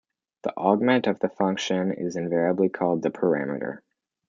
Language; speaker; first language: English; native; English